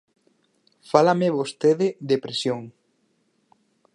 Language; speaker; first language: Galician; native; Galician